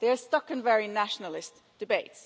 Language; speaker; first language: English; non-native, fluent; German